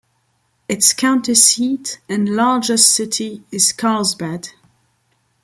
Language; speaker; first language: English; non-native, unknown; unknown